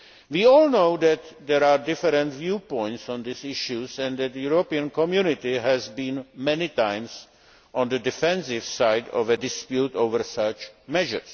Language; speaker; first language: English; non-native, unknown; Czech